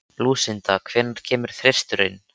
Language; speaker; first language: Icelandic; native; Icelandic